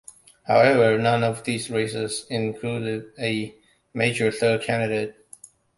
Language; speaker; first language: English; non-native, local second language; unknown